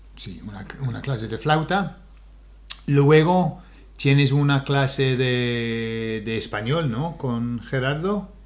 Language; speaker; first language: Spanish; non-native, fluent; English